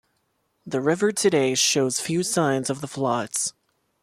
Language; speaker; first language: English; non-native, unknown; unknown